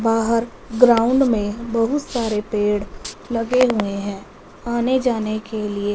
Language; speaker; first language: Hindi; non-native, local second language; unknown